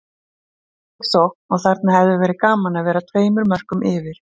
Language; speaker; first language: Icelandic; native; Icelandic